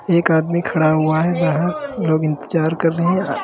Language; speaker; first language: Hindi; native; Hindi